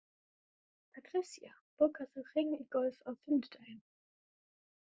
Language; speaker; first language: Icelandic; non-native, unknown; German